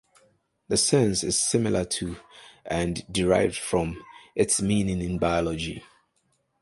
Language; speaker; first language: English; non-native, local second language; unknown